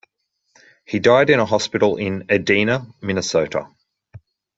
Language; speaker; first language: English; native; English